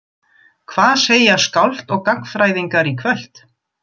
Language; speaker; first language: Icelandic; non-native, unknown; German